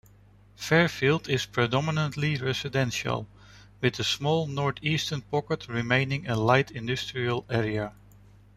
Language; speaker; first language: English; non-native, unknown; Dutch